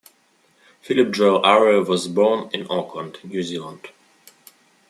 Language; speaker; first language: English; non-native, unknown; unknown